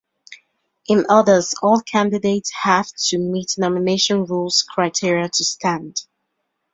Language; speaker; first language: English; native; English